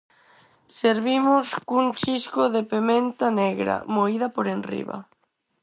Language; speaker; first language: Galician; non-native, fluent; Spanish